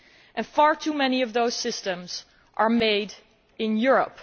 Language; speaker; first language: English; non-native, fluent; Dutch